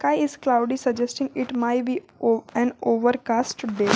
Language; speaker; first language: English; non-native, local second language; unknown